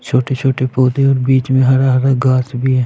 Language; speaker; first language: Hindi; non-native, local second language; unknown